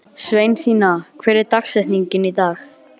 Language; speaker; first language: Icelandic; native; Icelandic